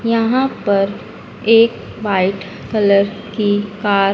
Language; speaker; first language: Hindi; native; Hindi